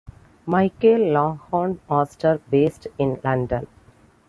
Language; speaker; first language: English; non-native, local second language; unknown